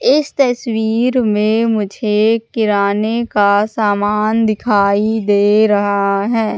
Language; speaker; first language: Hindi; native; Hindi